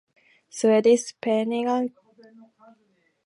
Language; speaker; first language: English; native; English